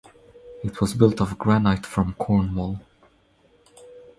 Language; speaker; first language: English; non-native, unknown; Croatian